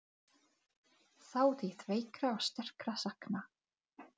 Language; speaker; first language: Icelandic; non-native, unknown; Czech